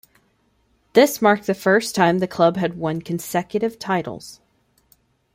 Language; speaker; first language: English; native; English